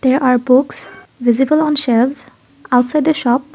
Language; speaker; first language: English; non-native, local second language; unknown